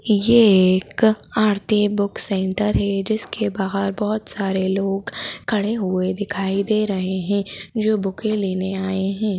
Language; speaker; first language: Hindi; native; Hindi